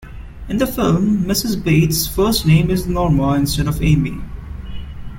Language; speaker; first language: English; non-native, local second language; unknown